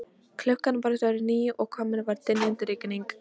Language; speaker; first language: Icelandic; non-native, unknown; Polish